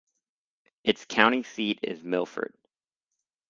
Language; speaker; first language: English; native; English